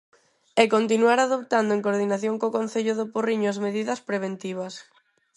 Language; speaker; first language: Galician; non-native, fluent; Spanish